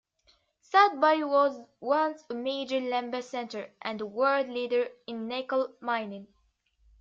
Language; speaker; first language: English; native; English